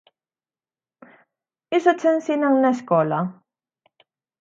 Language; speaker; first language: Galician; native; Galician